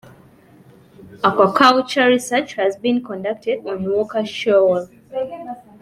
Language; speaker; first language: English; non-native, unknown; Ganda